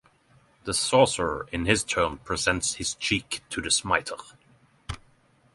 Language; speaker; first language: English; non-native, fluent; Norwegian